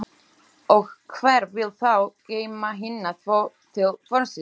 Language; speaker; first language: Icelandic; non-native, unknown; Slovak